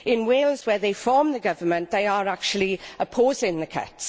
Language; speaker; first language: English; native; English